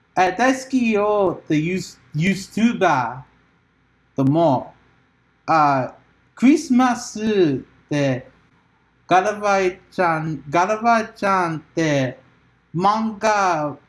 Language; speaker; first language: Japanese; non-native, learner; English